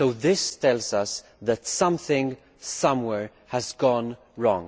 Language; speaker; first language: English; non-native, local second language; Maltese